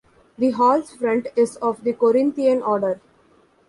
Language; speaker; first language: English; non-native, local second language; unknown